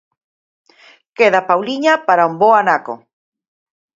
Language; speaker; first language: Galician; native; Galician